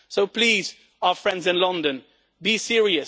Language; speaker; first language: English; non-native, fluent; Dutch